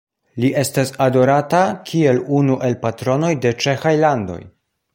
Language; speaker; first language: Esperanto; non-native, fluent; Polish